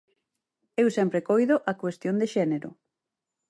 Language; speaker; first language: Galician; native; Galician